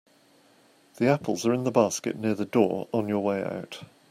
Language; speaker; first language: English; native; English